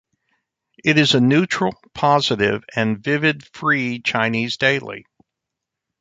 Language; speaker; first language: English; native; English